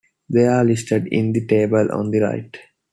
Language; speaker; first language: English; non-native, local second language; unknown